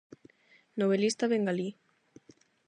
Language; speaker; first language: Galician; non-native, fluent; Spanish